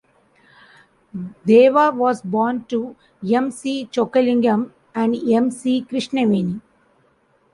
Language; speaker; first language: English; non-native, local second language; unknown